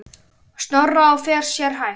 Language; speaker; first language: Icelandic; native; Icelandic